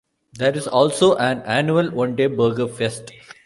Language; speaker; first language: English; non-native, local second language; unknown